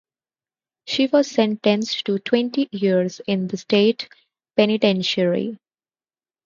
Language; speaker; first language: English; non-native, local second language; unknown